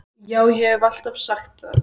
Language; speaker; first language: Icelandic; native; Icelandic